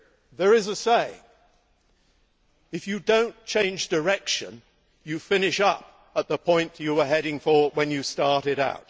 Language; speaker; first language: English; native; English